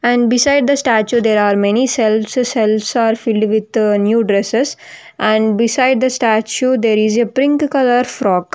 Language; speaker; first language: English; non-native, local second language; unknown